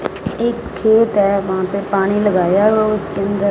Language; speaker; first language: Hindi; non-native, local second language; Punjabi